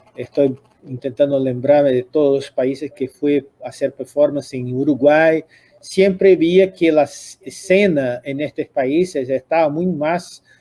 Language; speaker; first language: Spanish; non-native, related language; Portuguese